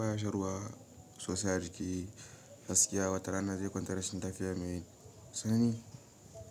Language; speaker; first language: Hausa; native; Hausa